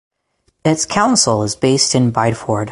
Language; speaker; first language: English; native; English